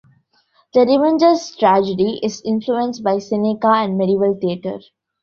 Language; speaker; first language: English; non-native, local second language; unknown